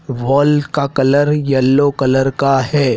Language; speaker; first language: Hindi; native; Hindi